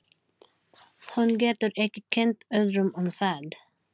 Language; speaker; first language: Icelandic; non-native, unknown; Filipino